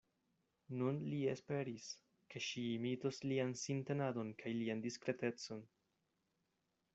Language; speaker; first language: Esperanto; non-native, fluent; Spanish